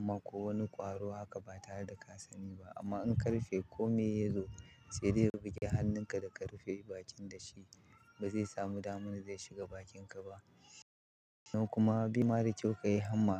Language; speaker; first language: Hausa; native; Hausa